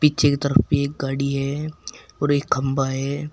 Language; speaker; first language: Hindi; native; Hindi